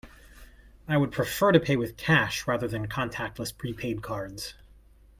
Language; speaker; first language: English; native; English